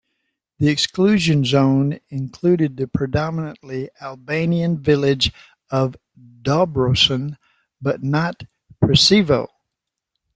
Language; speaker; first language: English; native; English